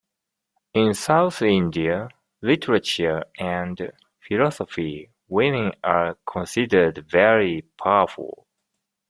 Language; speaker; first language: English; non-native, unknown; Japanese